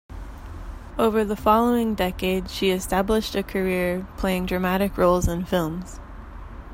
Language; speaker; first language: English; native; English